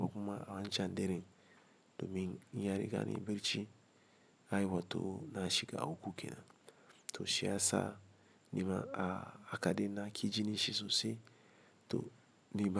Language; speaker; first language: Hausa; non-native, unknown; Igbo